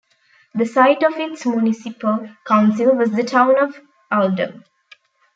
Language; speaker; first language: English; non-native, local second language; Tamil